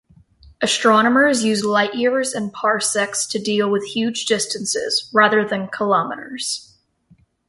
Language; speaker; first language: English; native; English